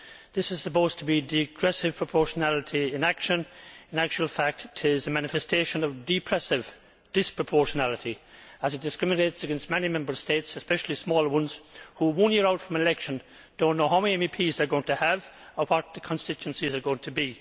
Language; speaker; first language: English; native; English